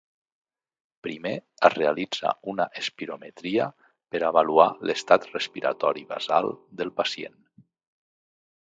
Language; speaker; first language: Catalan; native; Catalan